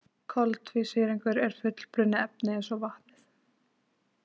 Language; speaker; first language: Icelandic; native; Icelandic